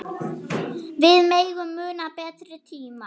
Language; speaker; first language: Icelandic; non-native, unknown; German